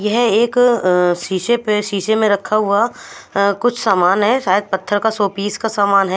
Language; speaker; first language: Hindi; non-native, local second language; Punjabi